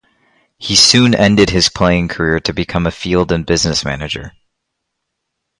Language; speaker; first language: English; native; English